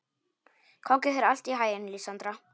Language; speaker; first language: Icelandic; non-native, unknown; Polish